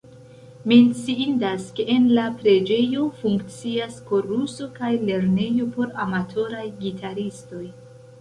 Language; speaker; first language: Esperanto; non-native, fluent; Central Kurdish